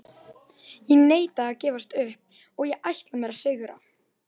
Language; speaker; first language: Icelandic; native; Icelandic